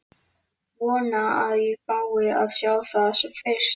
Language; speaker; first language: Icelandic; native; Icelandic